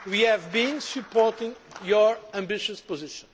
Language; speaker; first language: English; non-native, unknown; Portuguese